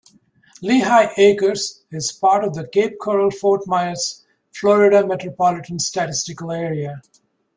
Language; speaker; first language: English; native; English